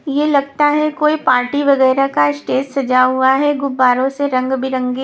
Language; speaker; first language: Hindi; non-native, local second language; Punjabi